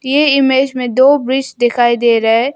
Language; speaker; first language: Hindi; non-native, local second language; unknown